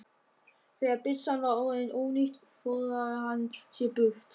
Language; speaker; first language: Icelandic; non-native, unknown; German